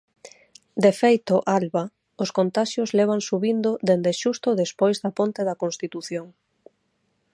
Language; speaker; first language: Galician; non-native, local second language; Spanish